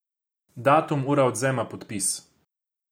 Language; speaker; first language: Slovenian; non-native, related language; Croatian